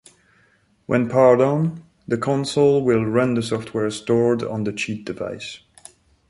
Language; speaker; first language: English; non-native, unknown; French